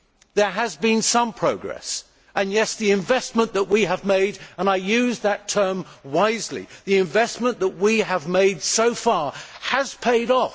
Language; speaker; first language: English; native; English